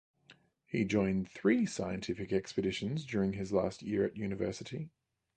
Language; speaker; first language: English; native; English